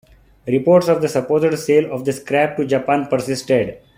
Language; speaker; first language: English; non-native, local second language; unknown